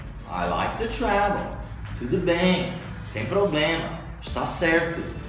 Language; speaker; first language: Portuguese; non-native, fluent; English